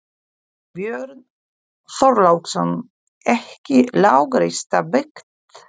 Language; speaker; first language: Icelandic; non-native, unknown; Polish